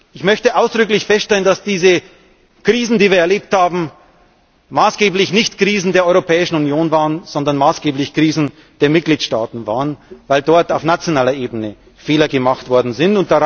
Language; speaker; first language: German; native; German